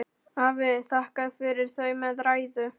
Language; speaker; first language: Icelandic; non-native, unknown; Polish